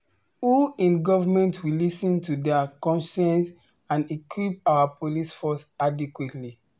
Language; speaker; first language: English; non-native, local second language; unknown